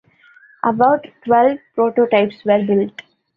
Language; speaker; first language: English; non-native, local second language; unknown